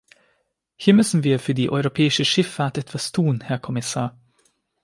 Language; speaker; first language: German; non-native, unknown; Hungarian